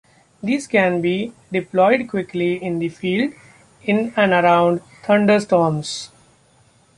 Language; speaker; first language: English; non-native, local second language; Marathi